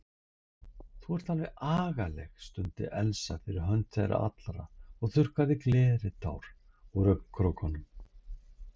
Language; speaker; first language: Icelandic; native; Icelandic